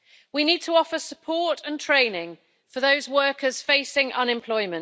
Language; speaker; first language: English; native; English